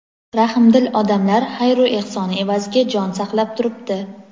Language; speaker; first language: Uzbek; native; Uzbek